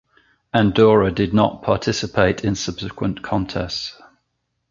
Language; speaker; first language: English; native; English